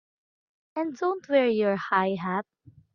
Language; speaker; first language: English; non-native, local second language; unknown